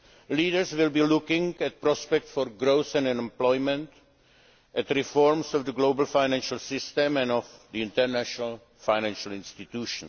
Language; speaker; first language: English; non-native, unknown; Czech